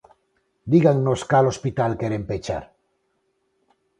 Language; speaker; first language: Galician; non-native, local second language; Spanish